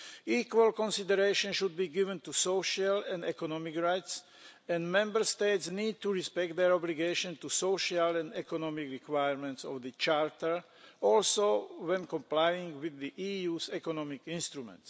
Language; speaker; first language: English; non-native, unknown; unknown